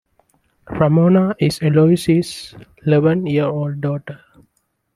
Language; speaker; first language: English; non-native, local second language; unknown